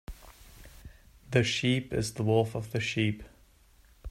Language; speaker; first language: English; non-native, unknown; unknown